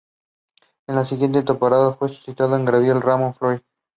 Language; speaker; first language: English; non-native, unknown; Spanish